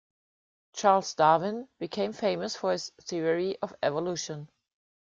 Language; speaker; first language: English; non-native, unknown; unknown